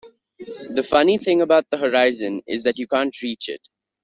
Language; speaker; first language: English; non-native, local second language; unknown